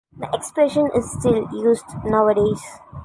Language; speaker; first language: English; non-native, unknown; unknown